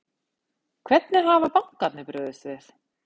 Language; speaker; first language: Icelandic; native; Icelandic